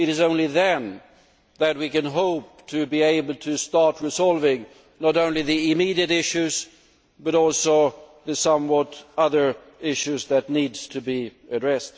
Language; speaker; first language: English; non-native, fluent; Swedish